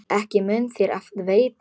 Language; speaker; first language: Icelandic; non-native, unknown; Polish